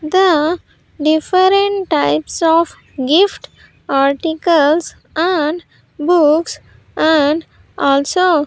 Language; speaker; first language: English; non-native, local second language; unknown